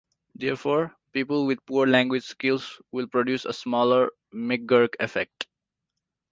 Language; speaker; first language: English; non-native, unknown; Nepali